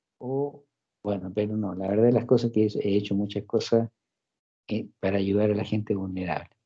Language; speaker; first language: Spanish; non-native, fluent; English